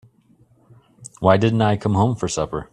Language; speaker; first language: English; native; English